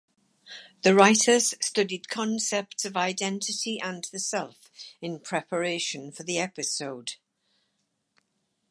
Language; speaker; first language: English; native; English